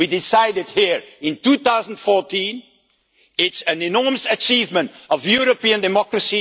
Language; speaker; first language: English; non-native, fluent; Dutch